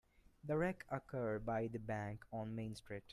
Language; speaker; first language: English; non-native, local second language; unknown